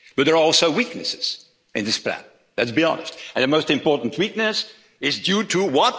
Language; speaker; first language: English; non-native, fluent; Dutch